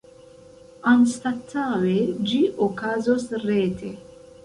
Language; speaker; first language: Esperanto; non-native, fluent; Central Kurdish